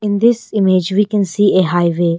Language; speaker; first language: English; non-native, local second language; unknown